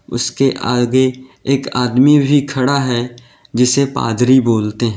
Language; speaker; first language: Hindi; native; Hindi